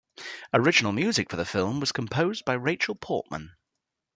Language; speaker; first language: English; native; English